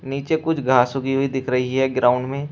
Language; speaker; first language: Hindi; native; Hindi